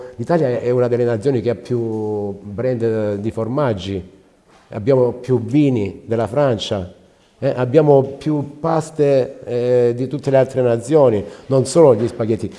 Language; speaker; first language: Italian; native; Italian